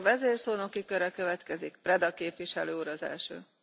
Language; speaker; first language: French; non-native, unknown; Romanian